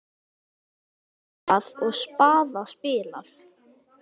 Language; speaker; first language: Icelandic; native; Icelandic